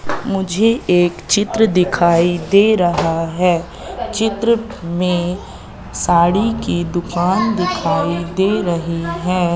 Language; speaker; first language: Hindi; native; Hindi